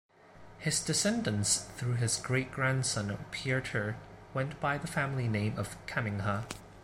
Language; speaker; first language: English; non-native, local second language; Cantonese